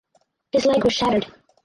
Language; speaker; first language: English; native; English